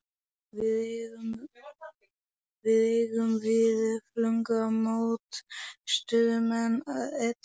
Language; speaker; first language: Icelandic; non-native, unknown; Polish